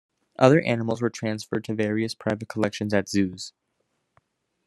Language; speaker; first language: English; native; English